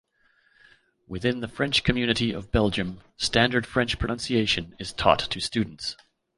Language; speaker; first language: English; native; English